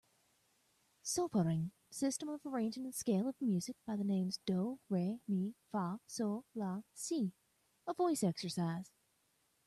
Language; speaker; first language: English; native; English